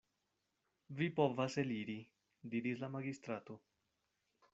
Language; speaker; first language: Esperanto; non-native, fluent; Spanish